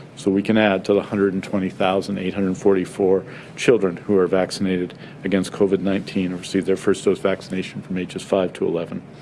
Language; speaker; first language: English; native; English